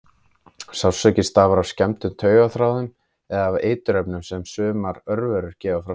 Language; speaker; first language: Icelandic; native; Icelandic